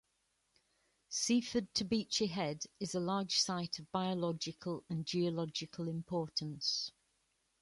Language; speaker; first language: English; native; English